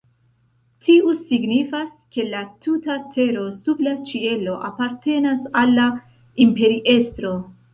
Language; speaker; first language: Esperanto; non-native, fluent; Central Kurdish